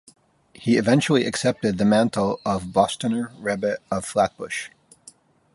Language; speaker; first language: English; native; English